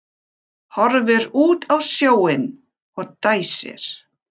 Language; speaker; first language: Icelandic; non-native, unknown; German